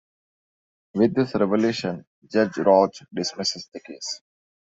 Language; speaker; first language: English; non-native, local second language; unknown